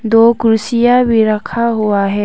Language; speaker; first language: Hindi; non-native, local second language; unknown